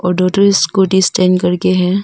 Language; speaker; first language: Hindi; non-native, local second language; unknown